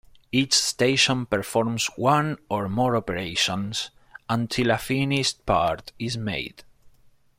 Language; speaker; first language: English; non-native, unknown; Spanish